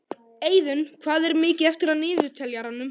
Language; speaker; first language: Icelandic; native; Icelandic